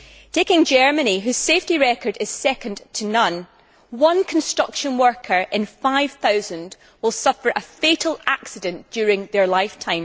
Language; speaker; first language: English; native; English